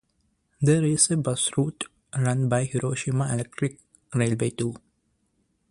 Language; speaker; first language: English; non-native, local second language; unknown